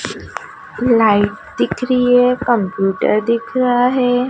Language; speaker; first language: Hindi; native; Hindi